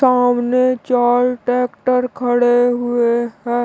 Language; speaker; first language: Hindi; native; Hindi